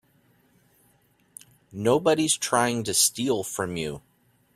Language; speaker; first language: English; native; English